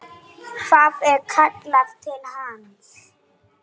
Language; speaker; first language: Icelandic; non-native, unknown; Polish